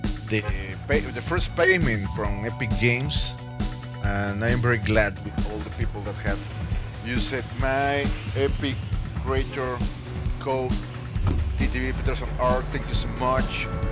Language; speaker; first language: English; non-native, learner; Spanish